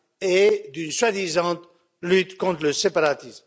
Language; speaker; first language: French; non-native, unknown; Romanian